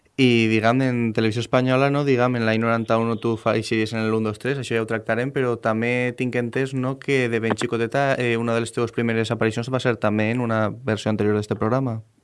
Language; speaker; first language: Catalan; native; Catalan